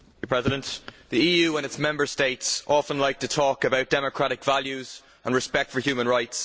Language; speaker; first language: English; native; English